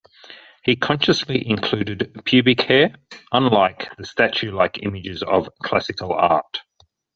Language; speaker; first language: English; native; English